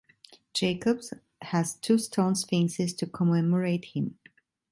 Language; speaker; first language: English; non-native, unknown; Italian